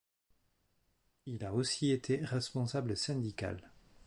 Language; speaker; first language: French; native; French